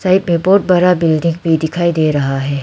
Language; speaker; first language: Hindi; non-native, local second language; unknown